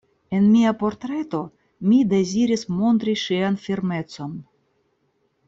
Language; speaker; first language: Esperanto; non-native, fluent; Russian